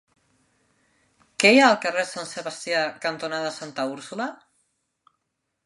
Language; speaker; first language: Catalan; non-native, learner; Spanish